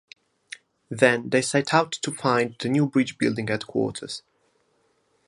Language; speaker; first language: English; non-native, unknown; Italian